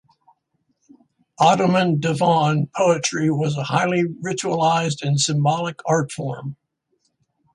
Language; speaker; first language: English; native; English